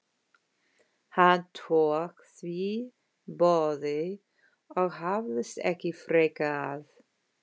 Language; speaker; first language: Icelandic; non-native, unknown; English